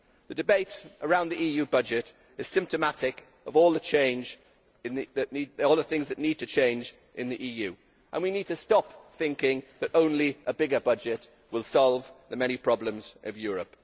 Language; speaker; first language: English; native; English